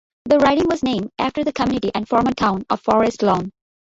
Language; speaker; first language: English; non-native, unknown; Bangla